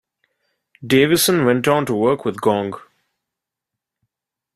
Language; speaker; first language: English; non-native, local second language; Bangla